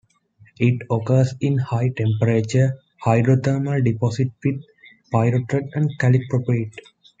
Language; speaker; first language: English; non-native, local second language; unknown